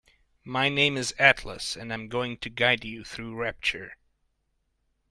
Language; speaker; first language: English; non-native, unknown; Hungarian